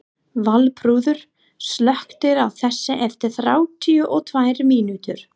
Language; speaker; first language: Icelandic; non-native, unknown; English